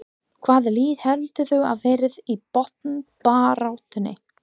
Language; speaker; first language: Icelandic; non-native, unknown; English